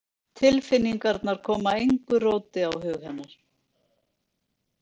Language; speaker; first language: Icelandic; native; Icelandic